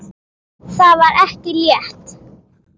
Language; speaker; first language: Icelandic; native; Icelandic